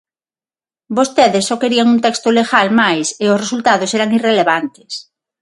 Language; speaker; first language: Galician; non-native, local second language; Spanish